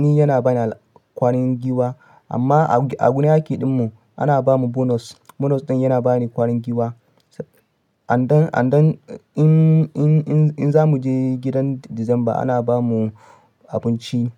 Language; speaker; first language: Hausa; non-native, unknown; Yoruba